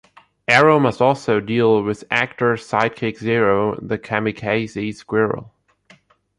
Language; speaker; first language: English; non-native, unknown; German